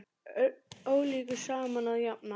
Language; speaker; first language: Icelandic; native; Icelandic